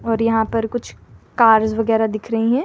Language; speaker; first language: Hindi; native; Hindi